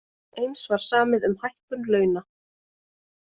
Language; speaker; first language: Icelandic; native; Icelandic